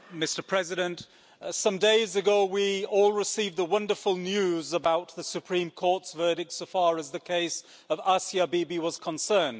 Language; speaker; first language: English; native; English